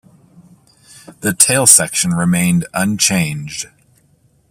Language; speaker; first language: English; native; English